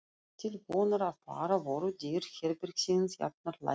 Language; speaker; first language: Icelandic; non-native, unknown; Russian